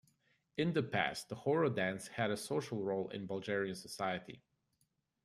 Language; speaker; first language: English; native; English